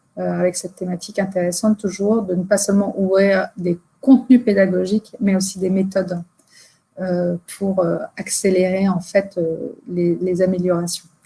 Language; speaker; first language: French; native; French